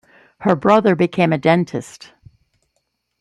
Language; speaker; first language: English; native; English